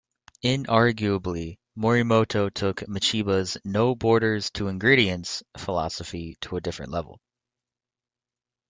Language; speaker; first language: English; native; English